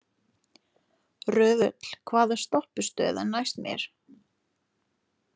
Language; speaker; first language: Icelandic; non-native, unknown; Lithuanian